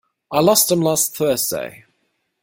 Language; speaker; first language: English; non-native, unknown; German